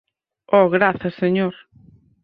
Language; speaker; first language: Galician; native; Galician